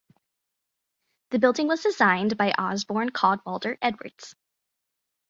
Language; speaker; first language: English; native; English